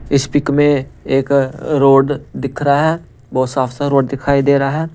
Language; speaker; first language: Hindi; non-native, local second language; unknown